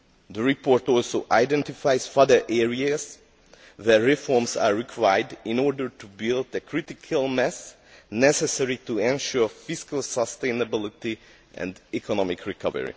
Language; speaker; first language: English; non-native, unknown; Hungarian